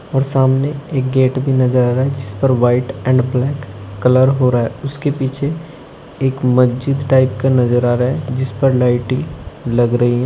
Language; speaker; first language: Hindi; native; Hindi